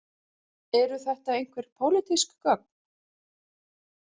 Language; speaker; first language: Icelandic; native; Icelandic